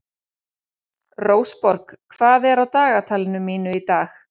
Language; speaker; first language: Icelandic; native; Icelandic